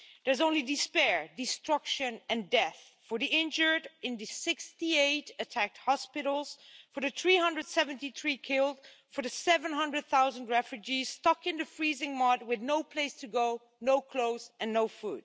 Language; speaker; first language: English; non-native, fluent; Dutch